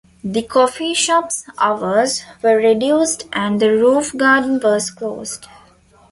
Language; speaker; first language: English; non-native, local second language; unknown